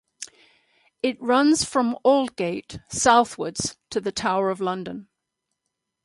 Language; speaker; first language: English; native; English